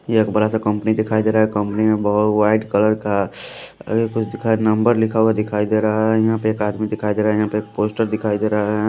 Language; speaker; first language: Hindi; non-native, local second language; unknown